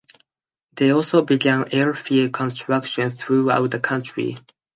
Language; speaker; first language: English; non-native, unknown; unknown